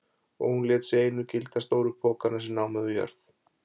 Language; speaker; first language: Icelandic; native; Icelandic